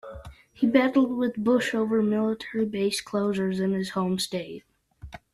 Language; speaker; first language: English; native; English